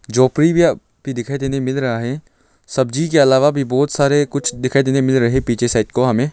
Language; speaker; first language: Hindi; non-native, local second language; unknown